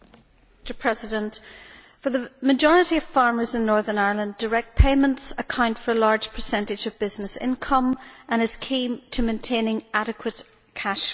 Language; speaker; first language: English; native; English